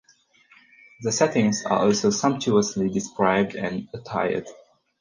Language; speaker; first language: English; non-native, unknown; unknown